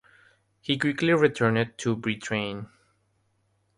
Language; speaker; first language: English; non-native, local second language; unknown